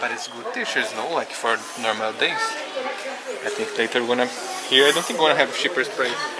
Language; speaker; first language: English; non-native, fluent; Portuguese